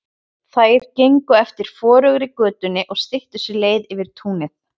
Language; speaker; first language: Icelandic; native; Icelandic